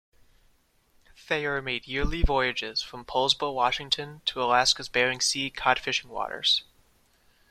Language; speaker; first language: English; native; English